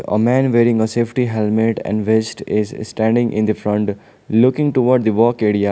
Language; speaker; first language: English; non-native, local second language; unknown